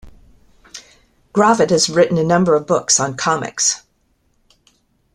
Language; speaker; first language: English; native; English